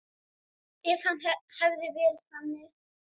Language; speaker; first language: Icelandic; native; Icelandic